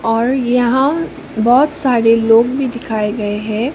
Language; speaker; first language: Hindi; non-native, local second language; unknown